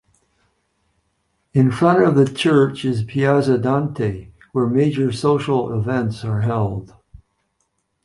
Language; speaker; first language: English; native; English